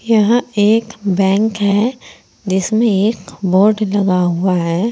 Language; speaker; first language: Hindi; native; Hindi